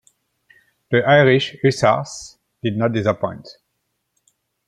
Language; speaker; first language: English; native; English